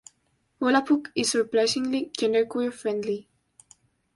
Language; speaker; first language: English; non-native, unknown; Spanish